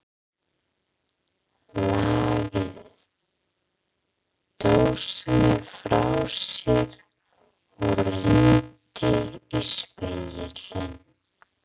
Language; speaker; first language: Icelandic; non-native, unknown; English